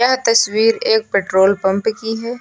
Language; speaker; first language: Hindi; native; Hindi